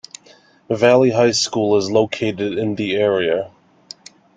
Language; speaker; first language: English; native; English